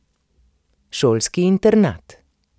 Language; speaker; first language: Slovenian; native; Slovenian